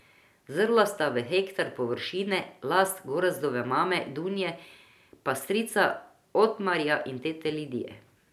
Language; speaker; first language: Slovenian; non-native, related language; Croatian